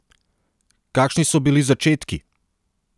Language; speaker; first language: Slovenian; non-native, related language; Serbian